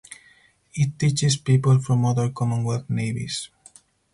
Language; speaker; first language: English; non-native, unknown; Spanish